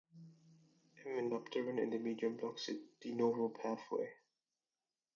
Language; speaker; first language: English; non-native, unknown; German